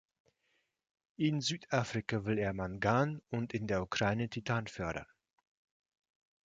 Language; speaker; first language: German; non-native, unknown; Russian